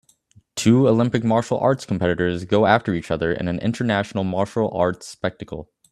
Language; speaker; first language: English; native; English